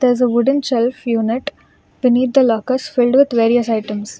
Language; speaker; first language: English; non-native, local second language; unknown